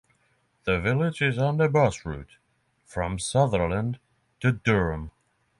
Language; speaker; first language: English; non-native, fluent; Norwegian